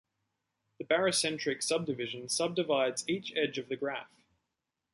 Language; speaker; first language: English; native; English